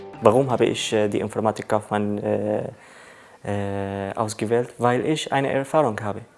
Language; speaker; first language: German; non-native, learner; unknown